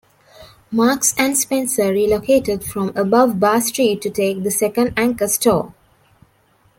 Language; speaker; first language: English; non-native, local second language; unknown